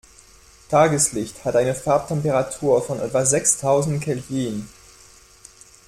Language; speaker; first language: German; non-native, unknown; French